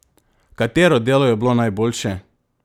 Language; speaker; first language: Slovenian; non-native, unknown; Macedonian